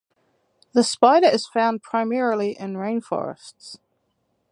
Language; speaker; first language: English; native; English